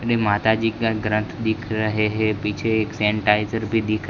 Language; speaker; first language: Hindi; non-native, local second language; Gujarati